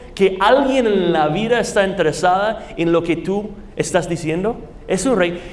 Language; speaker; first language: Spanish; non-native, fluent; English